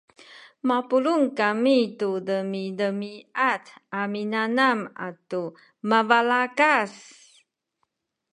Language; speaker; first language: Sakizaya; non-native, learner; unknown